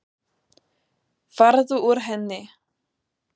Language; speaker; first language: Icelandic; non-native, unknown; German